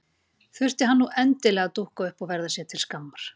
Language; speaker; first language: Icelandic; native; Icelandic